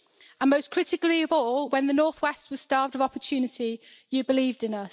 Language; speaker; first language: English; native; English